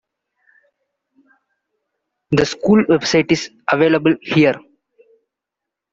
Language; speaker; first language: English; non-native, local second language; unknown